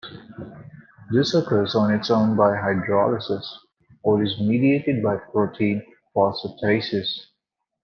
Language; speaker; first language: English; non-native, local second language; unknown